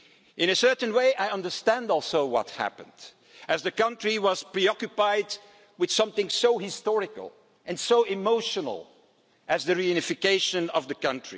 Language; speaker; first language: English; non-native, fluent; Dutch